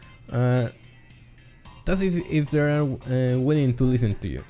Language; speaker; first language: English; non-native, learner; Spanish